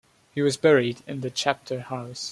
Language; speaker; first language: English; non-native, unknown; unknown